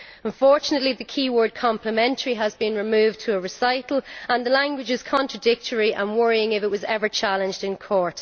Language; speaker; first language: English; native; English